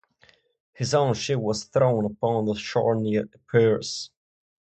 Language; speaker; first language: English; non-native, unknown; Czech